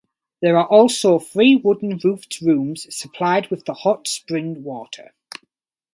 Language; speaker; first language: English; native; English